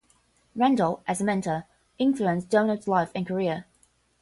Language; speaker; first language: English; non-native, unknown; Portuguese